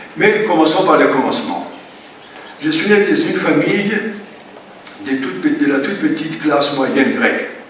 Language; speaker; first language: French; non-native, fluent; Greek